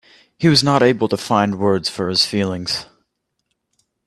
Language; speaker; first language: English; native; English